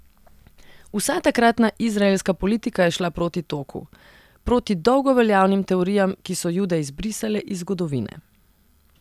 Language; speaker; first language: Slovenian; non-native, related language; Serbian